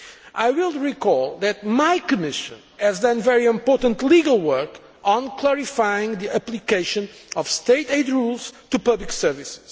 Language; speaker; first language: English; non-native, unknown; Portuguese